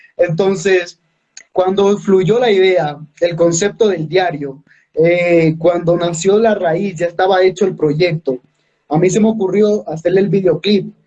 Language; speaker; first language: Spanish; native; Spanish